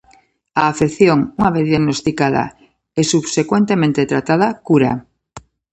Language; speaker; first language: Galician; native; Galician